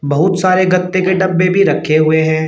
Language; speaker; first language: Hindi; native; Hindi